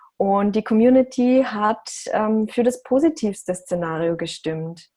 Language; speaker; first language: German; early bilingual, other home language; Russian